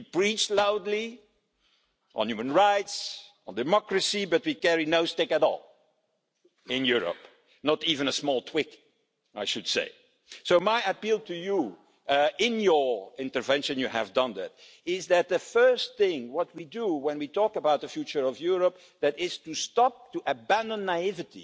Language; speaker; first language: English; non-native, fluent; Dutch